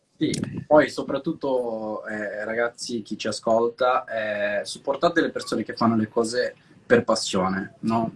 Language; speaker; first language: Italian; non-native, fluent; Portuguese